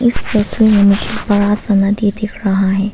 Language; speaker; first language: Hindi; non-native, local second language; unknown